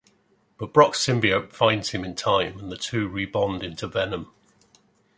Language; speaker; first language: English; native; English